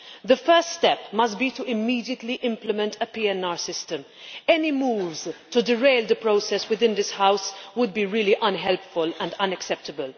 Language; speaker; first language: English; non-native, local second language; Maltese